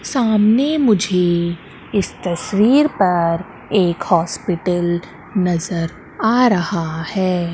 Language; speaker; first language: Hindi; native; Hindi